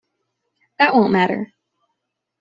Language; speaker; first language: English; native; English